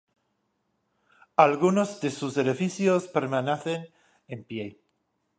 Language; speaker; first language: Spanish; non-native, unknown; English